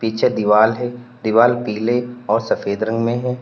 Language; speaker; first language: Hindi; native; Hindi